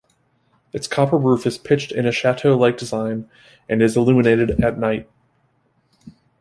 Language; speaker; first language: English; native; English